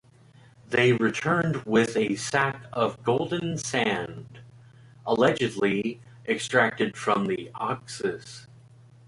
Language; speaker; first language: English; native; English